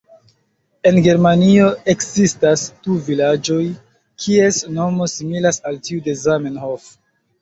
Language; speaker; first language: Esperanto; non-native, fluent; Chinese